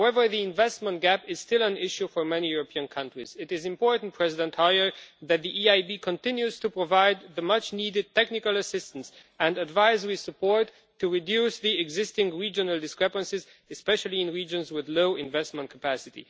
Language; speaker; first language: English; non-native, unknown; Romanian